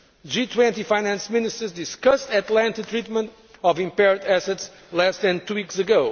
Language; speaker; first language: English; non-native, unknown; Portuguese